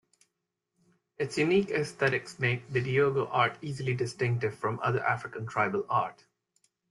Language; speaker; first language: English; native; English